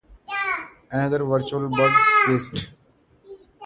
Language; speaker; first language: English; non-native, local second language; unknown